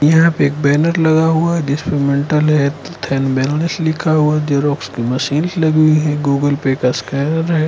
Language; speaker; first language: Hindi; non-native, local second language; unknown